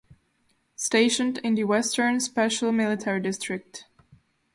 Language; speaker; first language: English; non-native, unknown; Slovak